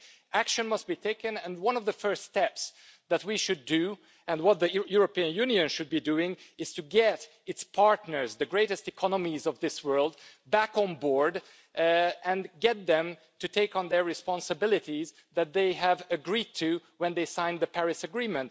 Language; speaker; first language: English; non-native, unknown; Hungarian